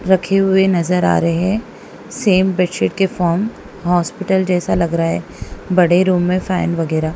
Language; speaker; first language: Hindi; non-native, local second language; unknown